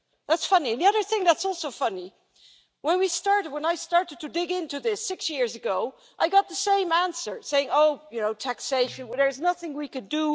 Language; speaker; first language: English; non-native, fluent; Dutch